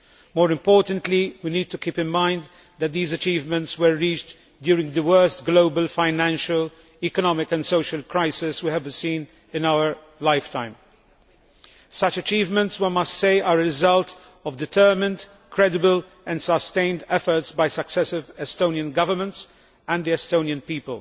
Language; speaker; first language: English; non-native, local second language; Maltese